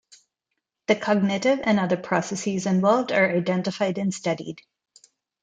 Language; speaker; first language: English; non-native, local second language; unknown